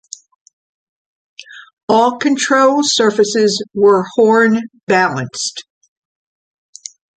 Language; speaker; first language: English; native; English